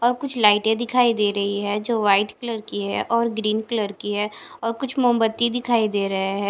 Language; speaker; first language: Hindi; non-native, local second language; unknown